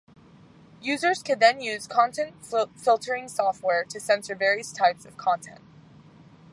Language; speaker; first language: English; native; English